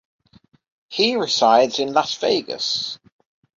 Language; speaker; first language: English; native; English